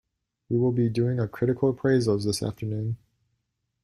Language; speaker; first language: English; native; English